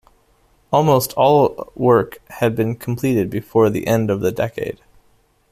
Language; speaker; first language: English; native; English